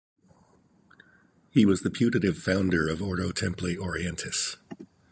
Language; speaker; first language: English; native; English